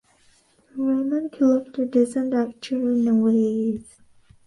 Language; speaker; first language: English; non-native, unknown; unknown